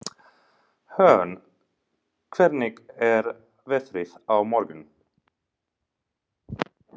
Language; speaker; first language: Icelandic; non-native, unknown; Finnish